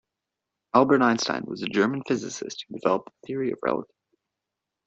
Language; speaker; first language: English; native; English